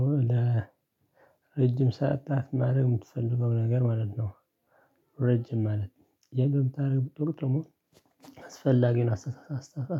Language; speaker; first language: Amharic; non-native, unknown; Tigrinya